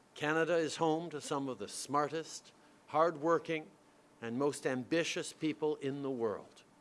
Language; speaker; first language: English; native; English